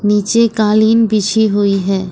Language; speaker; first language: Hindi; native; Hindi